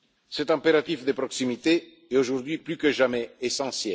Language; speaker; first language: French; non-native, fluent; Italian